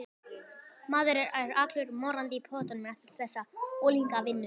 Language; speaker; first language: Icelandic; native; Icelandic